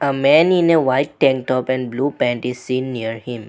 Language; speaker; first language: English; non-native, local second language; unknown